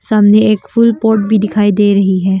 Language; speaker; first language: Hindi; non-native, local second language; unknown